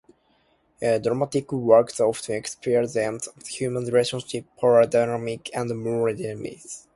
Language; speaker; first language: English; non-native, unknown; Japanese